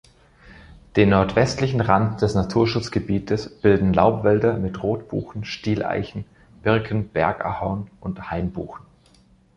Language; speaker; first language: German; native; German